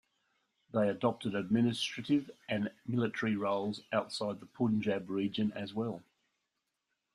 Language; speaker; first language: English; native; English